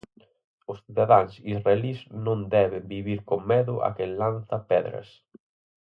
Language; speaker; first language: Galician; native; Galician